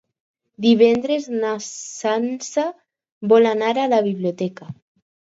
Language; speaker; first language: Catalan; non-native, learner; Spanish